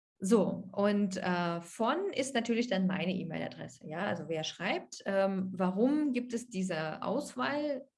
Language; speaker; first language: German; non-native, fluent; Russian